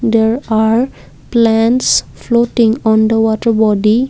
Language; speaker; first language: English; non-native, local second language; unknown